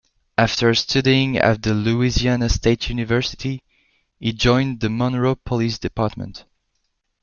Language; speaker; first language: English; non-native, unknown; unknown